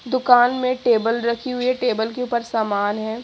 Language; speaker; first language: Hindi; native; Hindi